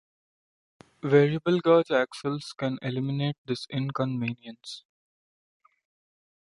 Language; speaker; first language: English; non-native, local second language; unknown